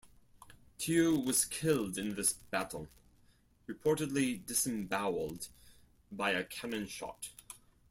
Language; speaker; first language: English; non-native, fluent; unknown